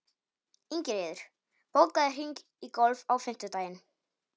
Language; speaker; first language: Icelandic; non-native, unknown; Polish